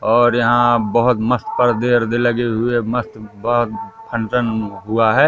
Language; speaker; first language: Hindi; native; Hindi